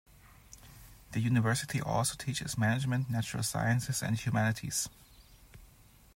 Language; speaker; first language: English; non-native, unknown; German